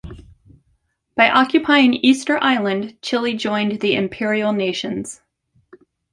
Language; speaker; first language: English; native; English